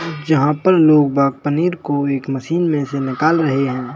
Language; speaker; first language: Hindi; native; Hindi